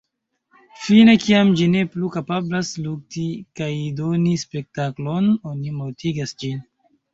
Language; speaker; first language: Esperanto; non-native, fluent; Chinese